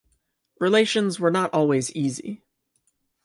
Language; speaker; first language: English; native; English